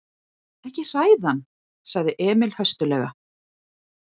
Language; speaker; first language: Icelandic; native; Icelandic